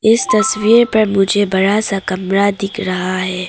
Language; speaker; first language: Hindi; non-native, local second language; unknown